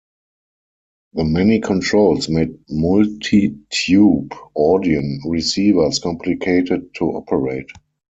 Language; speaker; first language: English; non-native, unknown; German